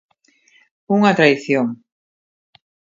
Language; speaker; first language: Galician; native; Galician